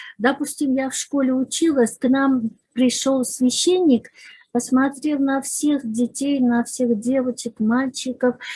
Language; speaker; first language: Russian; non-native, local second language; Azerbaijani